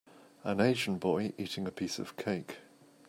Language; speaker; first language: English; native; English